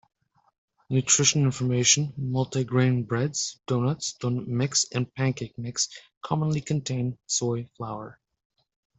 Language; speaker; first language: English; native; English